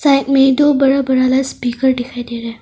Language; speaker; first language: Hindi; non-native, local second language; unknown